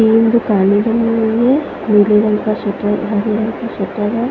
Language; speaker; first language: Hindi; non-native, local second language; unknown